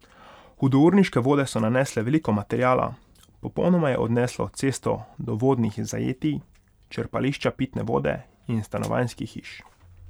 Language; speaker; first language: Slovenian; non-native, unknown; Hungarian